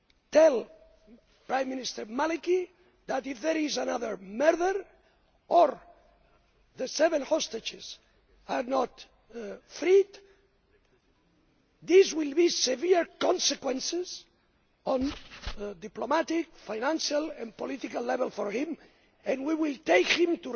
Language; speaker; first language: English; non-native, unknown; Spanish